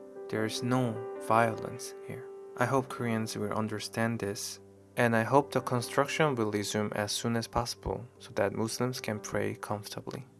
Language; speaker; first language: English; non-native, fluent; Korean